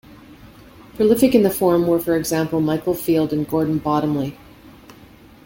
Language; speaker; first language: English; native; English